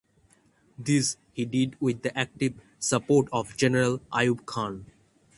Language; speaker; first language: English; non-native, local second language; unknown